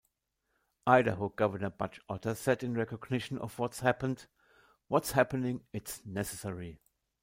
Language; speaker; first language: English; non-native, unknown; German